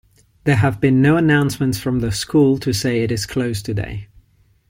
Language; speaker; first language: English; non-native, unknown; Ligurian